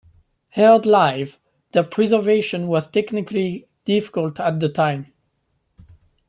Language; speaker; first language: English; non-native, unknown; French